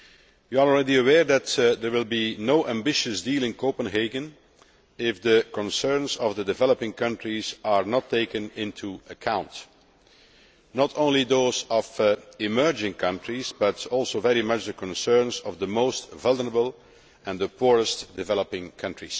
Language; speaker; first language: English; non-native, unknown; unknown